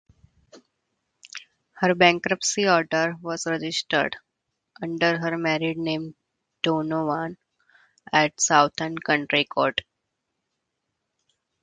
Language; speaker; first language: English; non-native, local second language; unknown